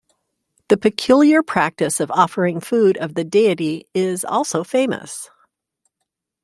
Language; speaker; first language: English; native; English